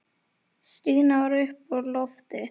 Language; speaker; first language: Icelandic; native; Icelandic